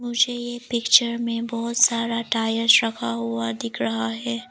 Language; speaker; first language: Hindi; non-native, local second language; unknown